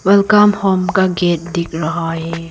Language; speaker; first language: Hindi; non-native, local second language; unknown